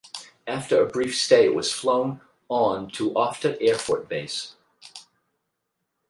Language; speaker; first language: English; native; English